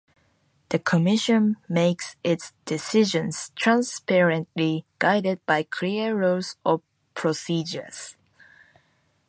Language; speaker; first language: English; non-native, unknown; Japanese